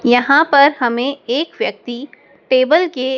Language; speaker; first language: Hindi; native; Hindi